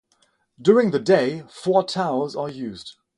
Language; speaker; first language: English; non-native, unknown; French